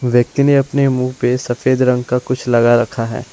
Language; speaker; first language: Hindi; non-native, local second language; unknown